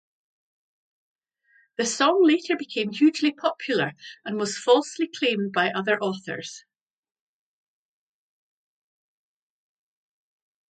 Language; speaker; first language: English; native; English